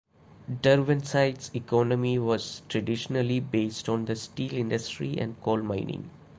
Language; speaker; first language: English; non-native, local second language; Malayalam